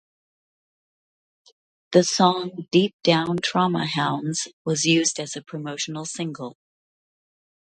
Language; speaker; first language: English; native; English